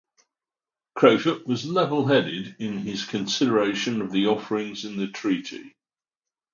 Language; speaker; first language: English; native; English